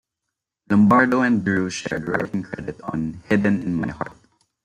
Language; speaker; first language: English; non-native, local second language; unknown